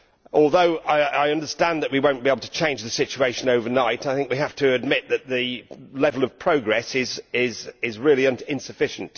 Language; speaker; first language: English; native; English